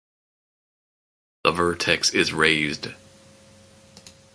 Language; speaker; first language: English; native; English